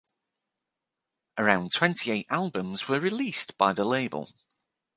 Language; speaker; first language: English; native; English